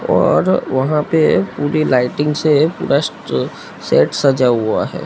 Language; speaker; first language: Hindi; non-native, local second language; Gujarati